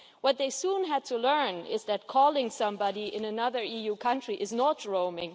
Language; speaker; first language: English; non-native, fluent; German